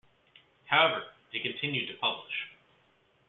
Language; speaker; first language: English; native; English